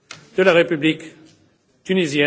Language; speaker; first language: French; non-native, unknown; German